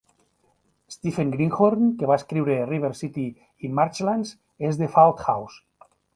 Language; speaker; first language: Catalan; native; Catalan